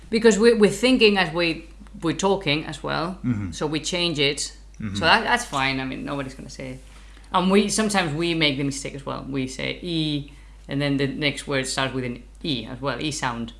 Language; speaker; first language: English; non-native, fluent; Spanish